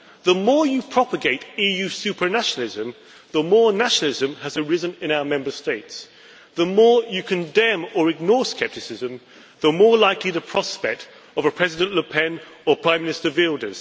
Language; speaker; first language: English; native; English